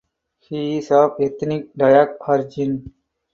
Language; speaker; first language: English; non-native, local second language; Tamil